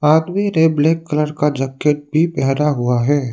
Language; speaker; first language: Hindi; non-native, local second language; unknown